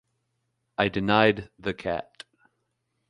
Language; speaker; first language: English; native; English